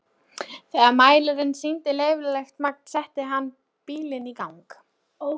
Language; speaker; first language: Icelandic; non-native, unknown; Polish